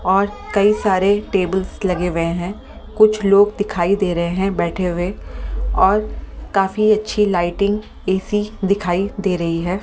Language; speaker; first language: Hindi; native; Hindi